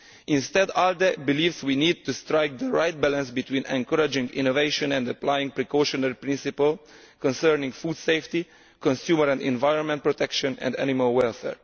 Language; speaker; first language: English; non-native, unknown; Italian